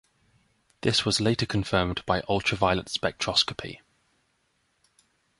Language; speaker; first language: English; native; English